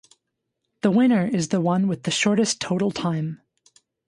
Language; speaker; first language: English; native; English